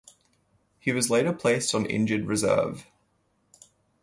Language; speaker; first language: English; native; English